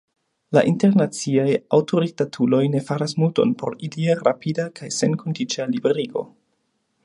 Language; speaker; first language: Esperanto; non-native, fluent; German